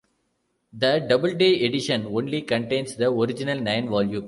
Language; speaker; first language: English; non-native, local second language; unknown